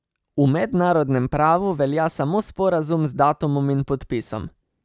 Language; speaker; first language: Slovenian; native; Slovenian